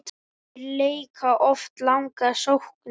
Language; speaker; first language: Icelandic; native; Icelandic